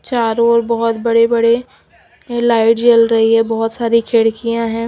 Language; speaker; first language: Hindi; non-native, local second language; Punjabi